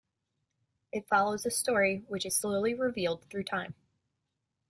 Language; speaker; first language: English; native; English